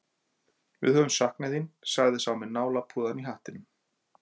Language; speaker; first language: Icelandic; native; Icelandic